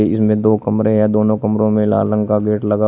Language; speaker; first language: Hindi; native; Hindi